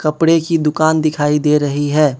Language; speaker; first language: Hindi; non-native, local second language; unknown